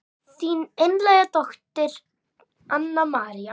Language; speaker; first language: Icelandic; native; Icelandic